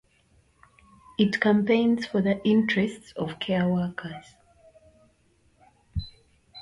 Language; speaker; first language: English; native; English